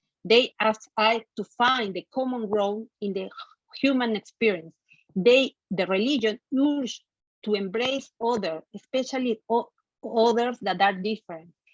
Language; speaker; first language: English; non-native, fluent; Spanish